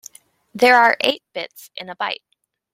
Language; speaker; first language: English; native; English